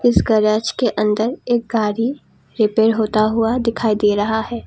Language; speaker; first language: Hindi; non-native, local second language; Assamese